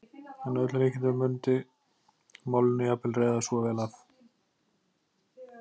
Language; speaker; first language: Icelandic; native; Icelandic